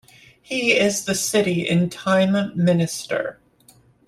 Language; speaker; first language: English; native; English